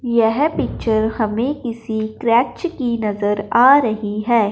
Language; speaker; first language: Hindi; non-native, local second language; Punjabi